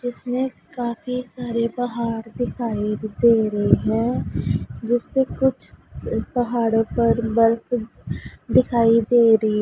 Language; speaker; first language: Hindi; non-native, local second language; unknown